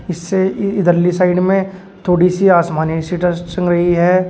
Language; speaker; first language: Hindi; native; Hindi